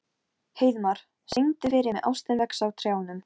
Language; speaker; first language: Icelandic; non-native, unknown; Polish